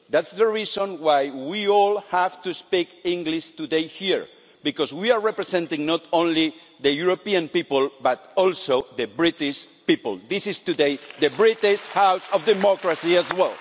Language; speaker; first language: English; non-native, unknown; Spanish